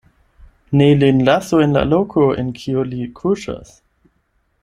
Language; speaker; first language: Esperanto; non-native, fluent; German